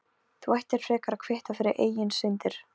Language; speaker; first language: Icelandic; non-native, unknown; Polish